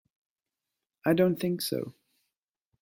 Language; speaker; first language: English; non-native, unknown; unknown